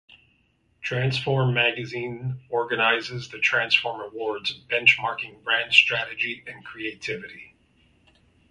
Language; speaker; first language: English; native; English